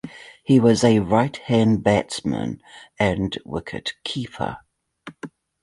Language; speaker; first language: English; native; English